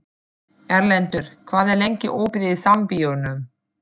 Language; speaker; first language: Icelandic; non-native, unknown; German